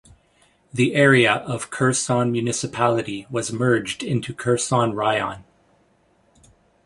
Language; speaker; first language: English; native; English